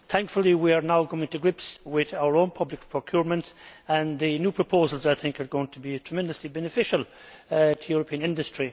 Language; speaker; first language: English; native; English